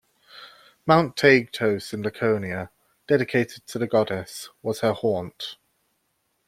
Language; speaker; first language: English; native; English